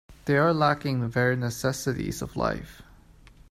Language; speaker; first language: English; non-native, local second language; Cantonese